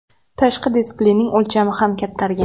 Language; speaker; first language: Uzbek; native; Uzbek